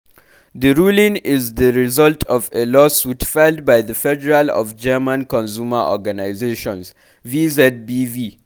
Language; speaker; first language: English; non-native, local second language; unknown